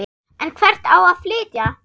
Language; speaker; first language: Icelandic; non-native, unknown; German